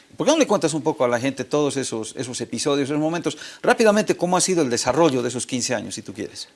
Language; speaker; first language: Spanish; native; Spanish